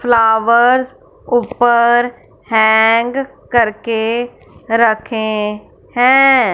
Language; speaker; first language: Hindi; non-native, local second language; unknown